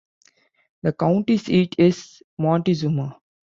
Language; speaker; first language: English; non-native, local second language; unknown